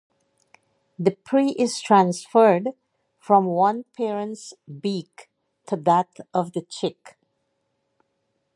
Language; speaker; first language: English; native; English